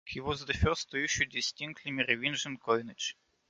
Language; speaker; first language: English; non-native, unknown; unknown